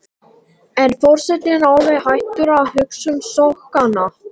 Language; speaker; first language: Icelandic; non-native, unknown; Latvian